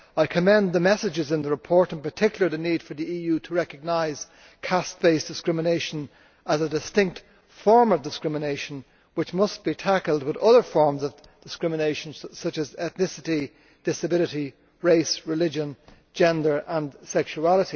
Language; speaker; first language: English; native; English